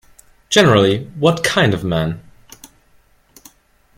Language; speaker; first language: English; non-native, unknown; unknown